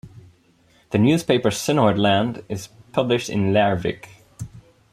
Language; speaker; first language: English; non-native, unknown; Dutch